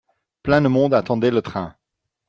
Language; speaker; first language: French; non-native, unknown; Dutch